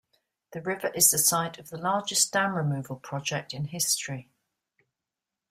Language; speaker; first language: English; native; English